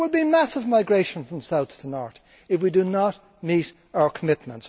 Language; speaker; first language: English; native; English